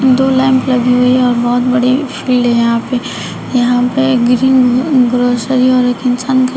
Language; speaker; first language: Hindi; native; Hindi